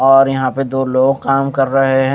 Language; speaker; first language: Hindi; non-native, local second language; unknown